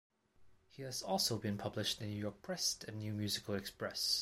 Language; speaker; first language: English; non-native, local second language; Cantonese